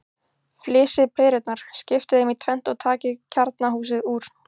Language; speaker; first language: Icelandic; native; Icelandic